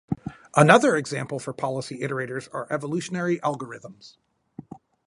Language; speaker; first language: English; native; English